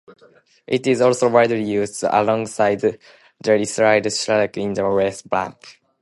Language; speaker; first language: English; non-native, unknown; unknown